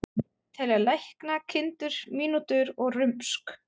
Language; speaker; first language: Icelandic; non-native, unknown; German